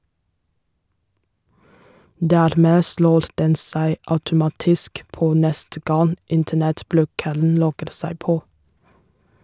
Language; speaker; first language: Norwegian; non-native, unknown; Chinese